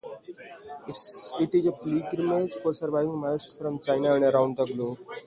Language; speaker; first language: English; non-native, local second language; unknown